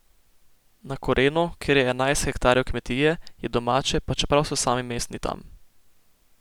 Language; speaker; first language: Slovenian; native; Slovenian